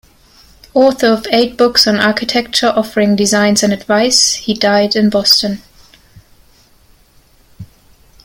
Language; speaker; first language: English; non-native, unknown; German